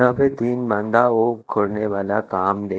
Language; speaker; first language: Hindi; non-native, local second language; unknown